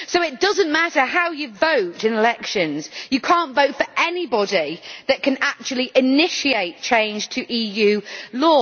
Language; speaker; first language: English; native; English